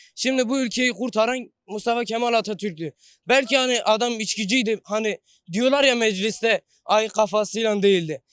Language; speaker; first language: Turkish; non-native, local second language; Kurdish